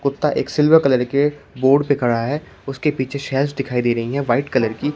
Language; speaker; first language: Hindi; native; Hindi